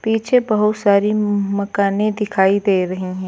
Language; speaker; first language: Hindi; native; Hindi